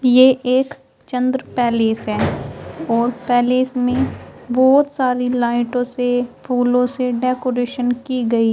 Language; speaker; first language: Hindi; native; Hindi